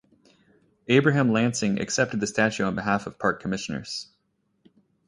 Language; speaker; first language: English; native; English